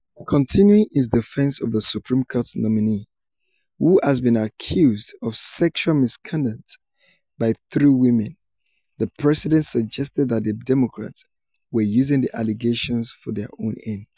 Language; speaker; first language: English; non-native, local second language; Yoruba